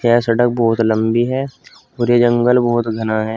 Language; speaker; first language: Hindi; native; Hindi